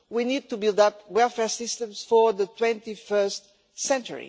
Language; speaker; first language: English; non-native, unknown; Portuguese